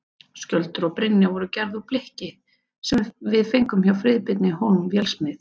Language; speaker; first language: Icelandic; native; Icelandic